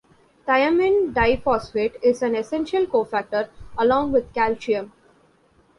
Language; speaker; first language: English; non-native, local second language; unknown